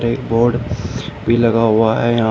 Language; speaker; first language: Hindi; native; Hindi